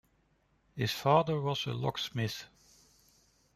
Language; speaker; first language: English; non-native, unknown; Dutch